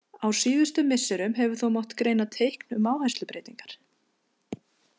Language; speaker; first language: Icelandic; native; Icelandic